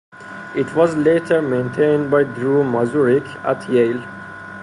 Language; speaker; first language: English; non-native, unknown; Persian